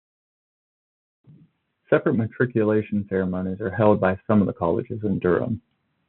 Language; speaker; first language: English; native; English